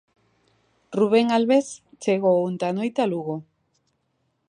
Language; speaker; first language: Galician; native; Galician